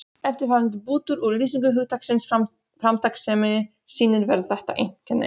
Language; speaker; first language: Icelandic; non-native, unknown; Polish